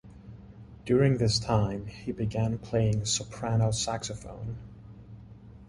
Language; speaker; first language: English; native; English